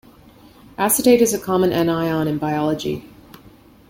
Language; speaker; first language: English; native; English